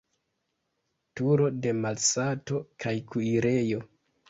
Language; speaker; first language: Esperanto; non-native, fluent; Kinyarwanda